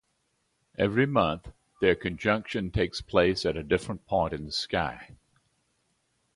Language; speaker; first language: English; native; English